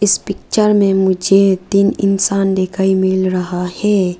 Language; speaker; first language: Hindi; non-native, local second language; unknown